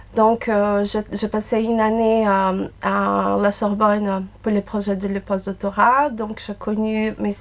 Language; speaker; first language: French; non-native, fluent; Portuguese